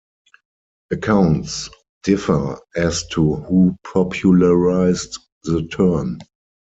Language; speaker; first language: English; non-native, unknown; German